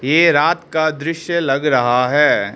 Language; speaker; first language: Hindi; early bilingual, other home language; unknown